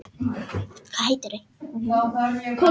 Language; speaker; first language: Icelandic; non-native, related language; Danish